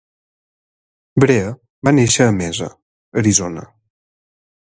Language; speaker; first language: Catalan; native; Catalan